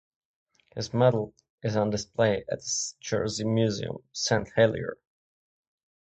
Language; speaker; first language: English; non-native, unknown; Czech